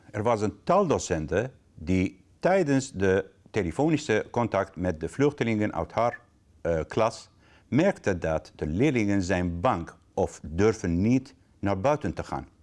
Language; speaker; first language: Dutch; non-native, fluent; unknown